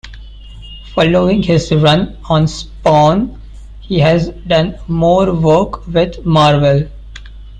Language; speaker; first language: English; non-native, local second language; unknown